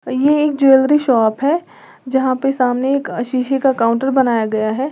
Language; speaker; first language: Hindi; native; Hindi